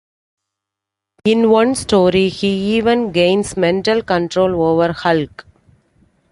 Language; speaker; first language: English; non-native, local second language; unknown